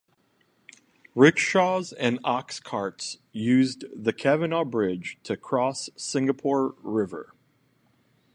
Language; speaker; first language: English; native; English